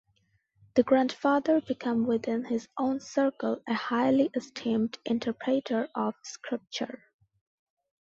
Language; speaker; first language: English; non-native, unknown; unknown